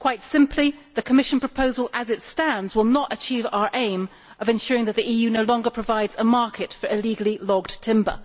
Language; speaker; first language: English; native; English